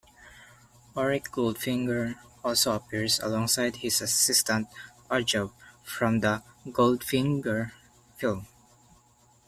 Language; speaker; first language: English; non-native, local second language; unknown